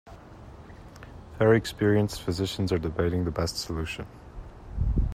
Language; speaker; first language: English; non-native, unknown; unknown